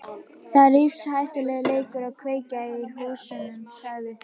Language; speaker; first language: Icelandic; native; Icelandic